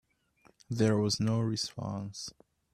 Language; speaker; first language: English; native; English